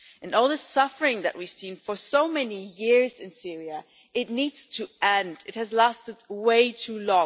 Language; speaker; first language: English; non-native, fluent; German